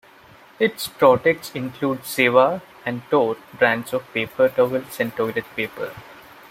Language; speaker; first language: English; non-native, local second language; Malayalam